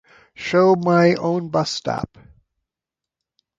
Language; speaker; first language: English; native; English